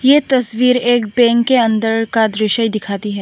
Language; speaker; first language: Hindi; non-native, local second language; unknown